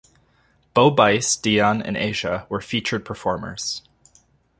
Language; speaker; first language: English; native; English